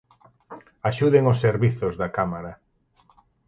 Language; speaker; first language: Galician; native; Galician